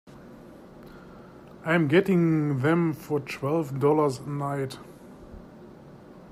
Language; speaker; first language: English; native; English